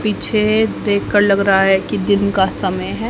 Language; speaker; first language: Hindi; native; Hindi